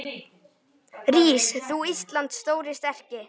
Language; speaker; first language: Icelandic; native; Icelandic